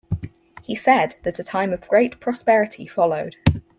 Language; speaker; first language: English; native; English